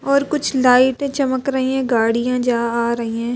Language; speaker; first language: Hindi; native; Hindi